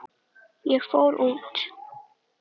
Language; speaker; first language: Icelandic; native; Icelandic